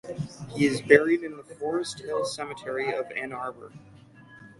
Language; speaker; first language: English; native; English